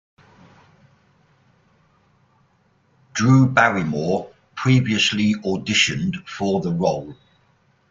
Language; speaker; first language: English; native; English